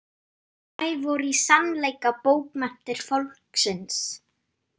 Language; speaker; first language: Icelandic; non-native, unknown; German